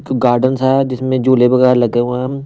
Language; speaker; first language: Hindi; non-native, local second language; Punjabi